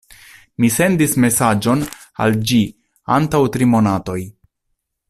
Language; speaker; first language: Esperanto; non-native, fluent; Italian